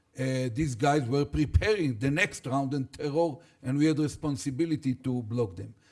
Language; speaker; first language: English; non-native, fluent; Hebrew